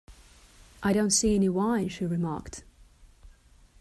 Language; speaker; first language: English; non-native, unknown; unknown